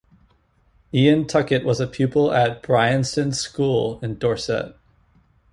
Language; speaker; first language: English; native; English